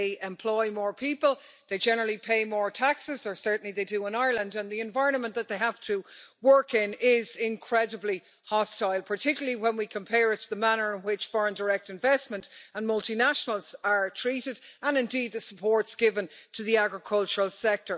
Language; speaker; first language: English; native; English